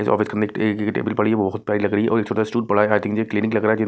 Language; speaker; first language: Hindi; non-native, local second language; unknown